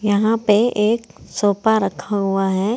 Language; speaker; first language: Hindi; native; Hindi